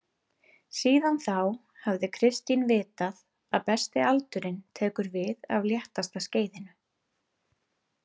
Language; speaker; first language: Icelandic; native; Icelandic